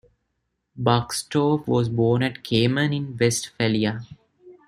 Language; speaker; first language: English; non-native, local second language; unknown